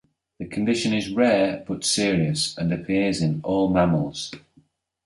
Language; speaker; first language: English; native; English